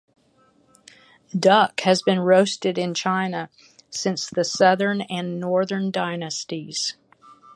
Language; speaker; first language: English; native; English